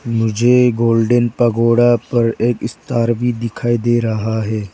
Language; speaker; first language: Hindi; non-native, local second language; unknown